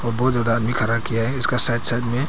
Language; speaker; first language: Hindi; non-native, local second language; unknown